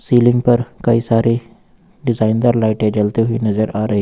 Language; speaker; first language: Hindi; native; Hindi